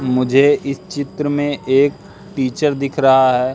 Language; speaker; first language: Hindi; native; Hindi